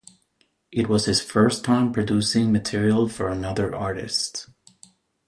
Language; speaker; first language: English; native; English